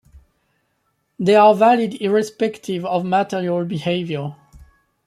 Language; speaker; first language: English; non-native, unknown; French